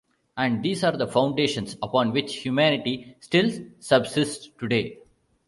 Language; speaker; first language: English; non-native, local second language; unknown